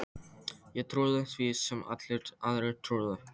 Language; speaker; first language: Icelandic; non-native, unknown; Polish